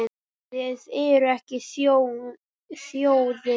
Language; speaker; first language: Icelandic; native; Icelandic